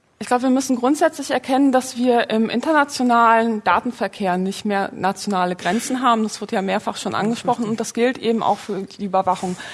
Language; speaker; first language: German; early bilingual, other home language; Polish